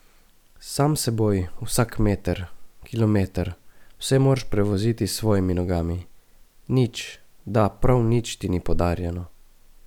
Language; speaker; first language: Slovenian; native; Slovenian